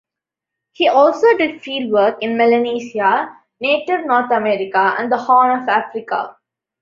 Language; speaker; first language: English; non-native, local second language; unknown